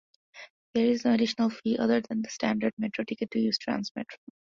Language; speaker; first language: English; non-native, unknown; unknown